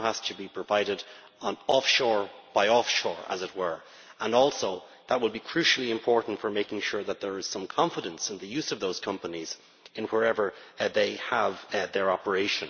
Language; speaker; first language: English; native; English